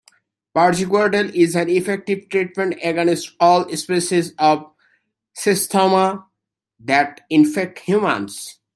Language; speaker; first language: English; native; English